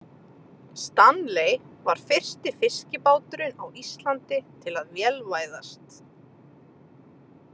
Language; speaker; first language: Icelandic; native; Icelandic